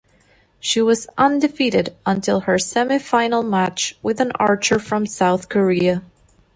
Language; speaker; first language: English; non-native, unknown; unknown